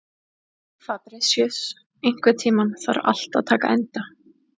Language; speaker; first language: Icelandic; native; Icelandic